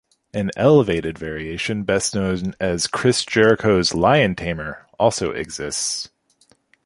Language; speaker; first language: English; native; English